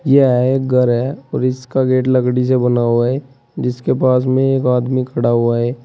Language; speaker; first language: Hindi; native; Hindi